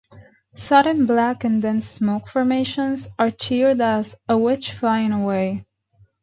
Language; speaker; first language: English; non-native, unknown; Spanish